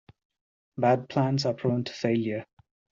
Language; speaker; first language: English; non-native, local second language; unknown